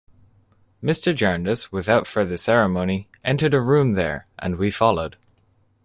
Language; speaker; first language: English; native; English